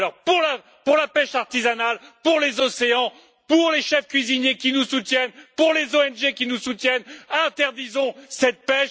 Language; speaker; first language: French; native; French